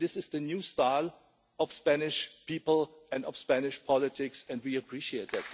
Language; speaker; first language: English; non-native, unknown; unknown